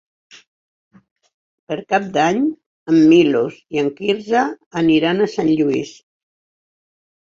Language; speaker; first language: Catalan; non-native, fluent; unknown